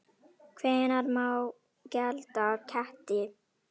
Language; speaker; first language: Icelandic; non-native, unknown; Indonesian